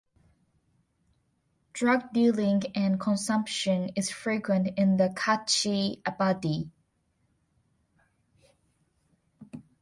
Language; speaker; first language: English; non-native, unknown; Japanese